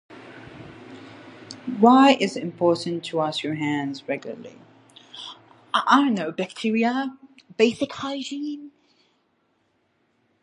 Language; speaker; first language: English; native; English